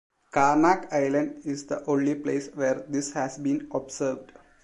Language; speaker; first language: English; non-native, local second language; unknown